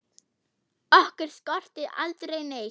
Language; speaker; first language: Icelandic; non-native, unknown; German